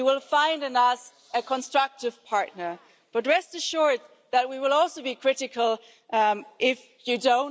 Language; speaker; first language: English; non-native, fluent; German